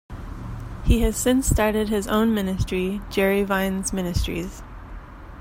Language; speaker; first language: English; native; English